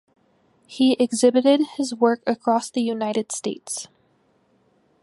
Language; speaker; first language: English; native; English